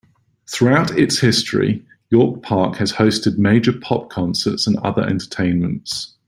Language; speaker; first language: English; native; English